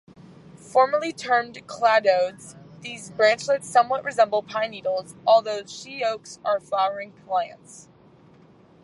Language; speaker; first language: English; native; English